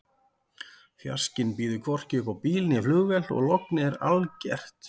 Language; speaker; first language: Icelandic; native; Icelandic